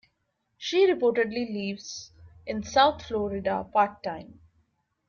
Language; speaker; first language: English; non-native, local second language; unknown